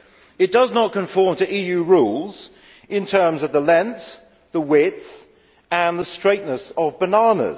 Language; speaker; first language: English; native; English